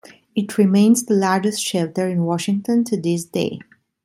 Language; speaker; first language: English; non-native, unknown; Italian